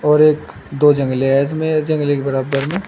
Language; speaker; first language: Hindi; native; Hindi